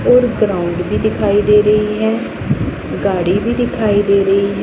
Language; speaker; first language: Hindi; non-native, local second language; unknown